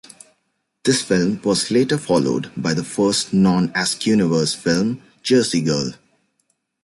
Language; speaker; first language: English; native; English